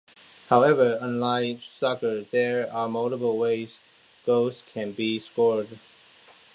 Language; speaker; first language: English; non-native, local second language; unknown